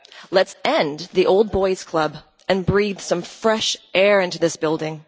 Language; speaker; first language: English; non-native, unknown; Dutch